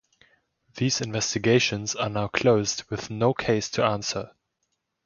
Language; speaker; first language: English; non-native, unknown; German